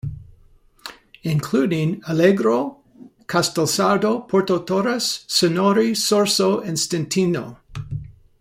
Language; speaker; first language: English; native; English